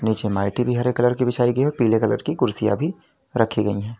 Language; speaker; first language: Hindi; native; Hindi